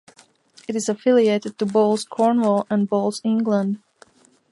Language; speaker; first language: English; non-native, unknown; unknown